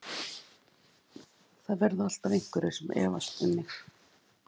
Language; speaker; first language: Icelandic; native; Icelandic